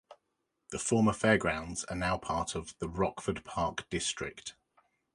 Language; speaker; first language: English; native; English